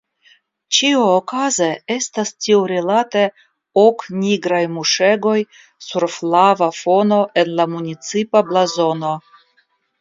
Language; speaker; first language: Esperanto; non-native, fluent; Russian